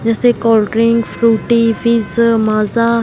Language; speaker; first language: Hindi; non-native, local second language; Punjabi